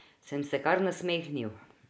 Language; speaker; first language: Slovenian; non-native, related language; Croatian